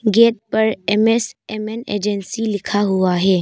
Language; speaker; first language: Hindi; non-native, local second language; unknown